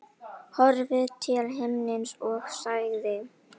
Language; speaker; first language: Icelandic; non-native, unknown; Indonesian